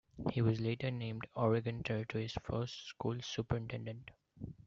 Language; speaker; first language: English; non-native, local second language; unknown